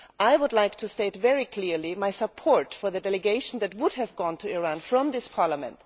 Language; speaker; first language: English; non-native, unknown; German